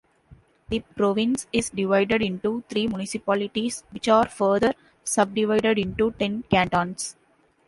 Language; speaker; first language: English; non-native, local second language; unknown